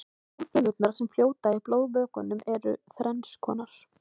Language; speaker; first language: Icelandic; native; Icelandic